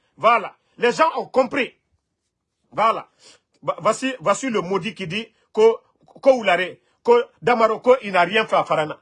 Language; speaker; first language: French; non-native, local second language; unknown